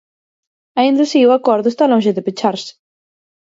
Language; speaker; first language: Galician; native; Galician